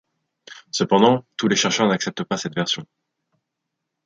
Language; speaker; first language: French; native; French